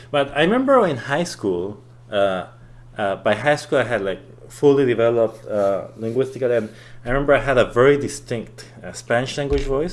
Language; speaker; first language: English; non-native, fluent; Korean